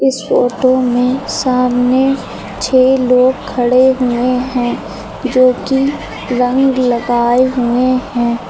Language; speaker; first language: Hindi; native; Hindi